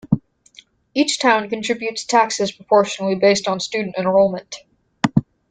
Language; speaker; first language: English; native; English